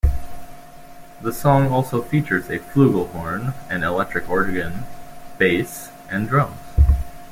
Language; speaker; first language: English; native; English